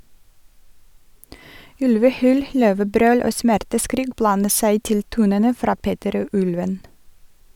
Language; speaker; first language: Norwegian; non-native, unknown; Russian